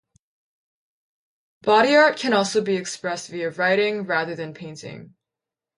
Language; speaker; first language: English; native; English